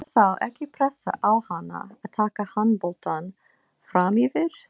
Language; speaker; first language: Icelandic; non-native, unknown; English